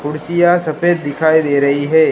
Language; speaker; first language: Hindi; non-native, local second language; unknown